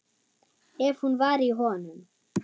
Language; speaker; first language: Icelandic; non-native, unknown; German